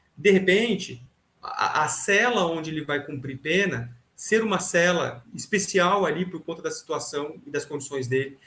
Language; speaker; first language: Portuguese; native; Portuguese